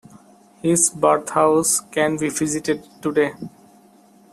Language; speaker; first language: English; non-native, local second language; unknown